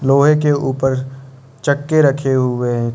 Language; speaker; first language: Hindi; non-native, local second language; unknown